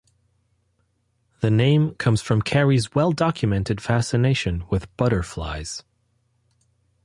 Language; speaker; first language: English; non-native, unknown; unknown